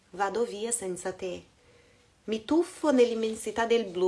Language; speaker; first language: Italian; non-native, fluent; Portuguese